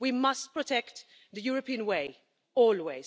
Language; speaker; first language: English; non-native, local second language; Maltese